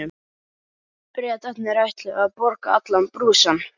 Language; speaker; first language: Icelandic; native; Icelandic